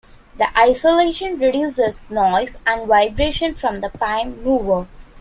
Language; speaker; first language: English; non-native, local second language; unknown